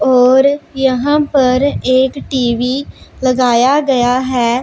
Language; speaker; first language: Hindi; non-native, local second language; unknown